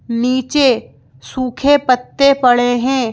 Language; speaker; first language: Hindi; native; Hindi